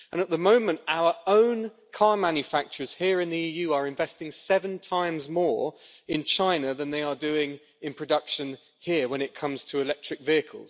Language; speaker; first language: English; native; English